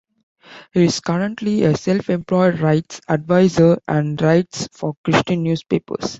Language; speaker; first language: English; non-native, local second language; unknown